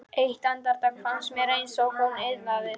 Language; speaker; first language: Icelandic; non-native, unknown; Polish